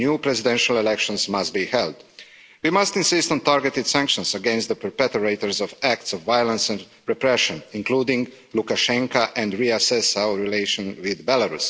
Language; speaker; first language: English; non-native, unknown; Croatian